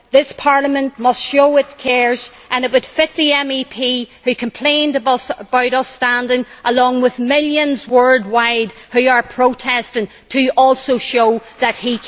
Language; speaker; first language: English; native; English